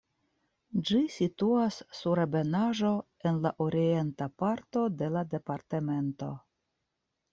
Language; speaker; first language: Esperanto; non-native, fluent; Russian